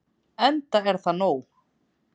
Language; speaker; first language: Icelandic; native; Icelandic